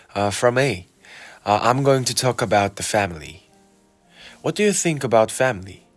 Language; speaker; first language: English; non-native, learner; Korean